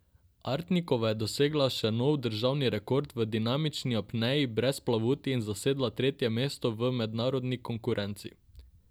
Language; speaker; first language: Slovenian; non-native, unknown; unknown